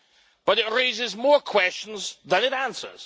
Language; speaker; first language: English; native; English